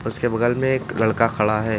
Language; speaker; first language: Hindi; native; Hindi